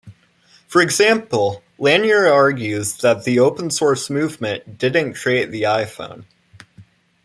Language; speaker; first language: English; native; English